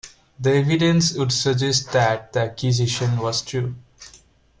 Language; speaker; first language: English; non-native, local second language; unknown